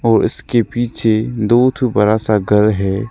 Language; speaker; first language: Hindi; non-native, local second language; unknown